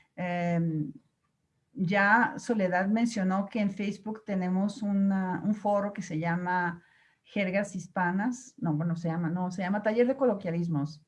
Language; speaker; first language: Spanish; native; Spanish